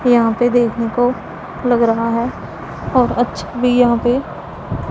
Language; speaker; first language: Hindi; non-native, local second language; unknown